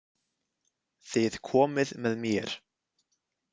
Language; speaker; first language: Icelandic; native; Icelandic